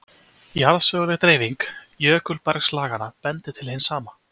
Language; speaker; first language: Icelandic; native; Icelandic